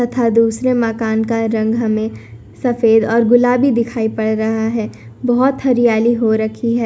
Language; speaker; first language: Hindi; non-native, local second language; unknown